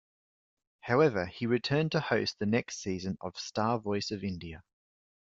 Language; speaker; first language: English; native; English